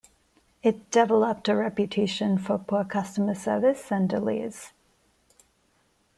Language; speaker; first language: English; non-native, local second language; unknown